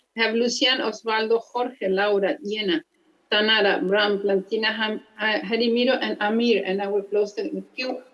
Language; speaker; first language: English; non-native, fluent; Spanish